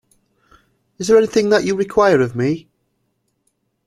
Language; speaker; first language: English; native; English